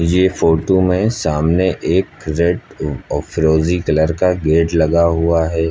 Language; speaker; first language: Hindi; native; Hindi